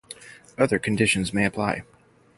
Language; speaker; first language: English; native; English